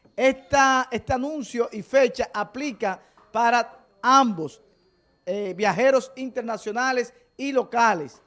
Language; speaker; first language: Spanish; native; Spanish